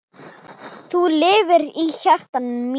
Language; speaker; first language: Icelandic; non-native, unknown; Thai